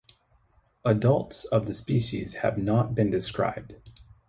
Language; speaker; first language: English; native; English